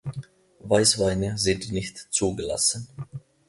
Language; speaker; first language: German; non-native, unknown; Finnish